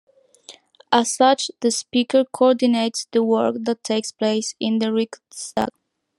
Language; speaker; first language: English; non-native, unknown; Spanish